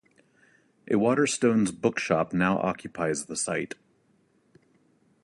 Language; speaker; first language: English; native; English